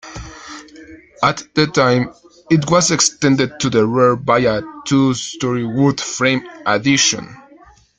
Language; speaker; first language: English; non-native, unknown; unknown